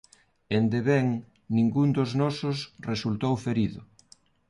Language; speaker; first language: Galician; non-native, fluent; Spanish